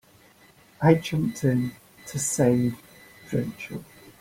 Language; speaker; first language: English; native; English